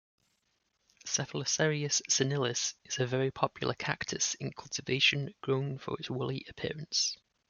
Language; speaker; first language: English; native; English